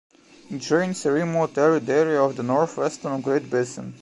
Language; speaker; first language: English; non-native, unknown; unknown